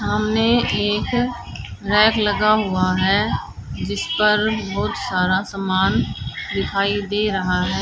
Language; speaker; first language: Hindi; native; Hindi